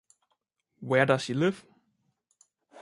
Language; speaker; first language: English; non-native, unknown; German